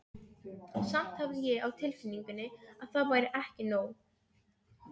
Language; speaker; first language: Icelandic; non-native, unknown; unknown